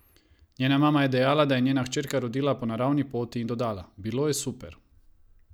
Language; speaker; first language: Slovenian; non-native, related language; Croatian